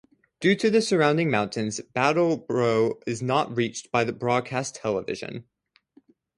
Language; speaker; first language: English; native; English